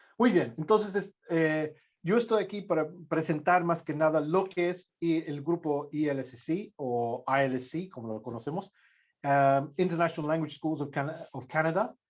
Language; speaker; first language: Spanish; non-native, fluent; English